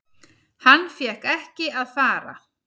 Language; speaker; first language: Icelandic; native; Icelandic